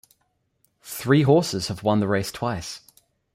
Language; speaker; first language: English; native; English